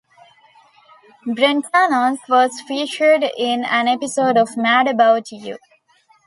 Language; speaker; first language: English; non-native, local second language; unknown